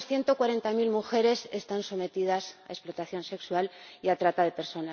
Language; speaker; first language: Spanish; native; Spanish